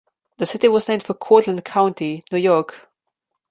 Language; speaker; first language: English; non-native, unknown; Slovenian